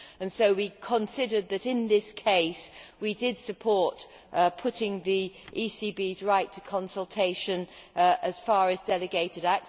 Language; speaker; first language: English; native; English